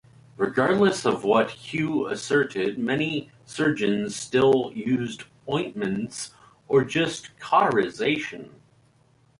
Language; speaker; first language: English; native; English